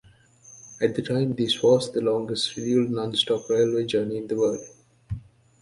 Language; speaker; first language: English; native; English